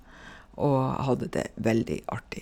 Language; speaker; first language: Norwegian; native; Norwegian